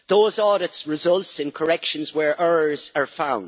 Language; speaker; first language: English; native; English